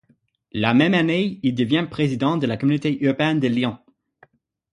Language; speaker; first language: French; non-native, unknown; English